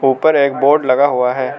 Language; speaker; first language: Hindi; non-native, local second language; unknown